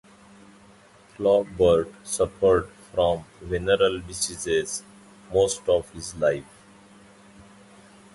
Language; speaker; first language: English; non-native, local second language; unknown